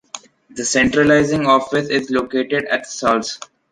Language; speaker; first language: English; non-native, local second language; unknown